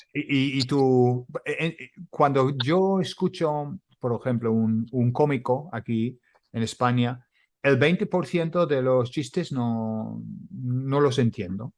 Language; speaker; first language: Spanish; non-native, fluent; English